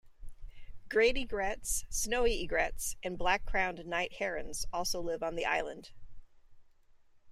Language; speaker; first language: English; native; English